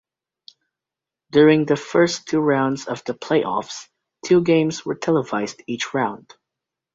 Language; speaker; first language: English; native; English